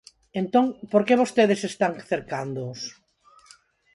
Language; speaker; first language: Galician; non-native, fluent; Spanish